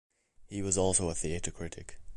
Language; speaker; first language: English; native; English